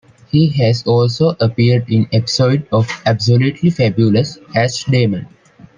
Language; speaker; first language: English; non-native, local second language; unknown